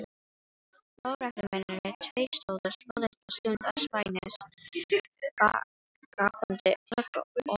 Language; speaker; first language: Icelandic; non-native, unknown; Filipino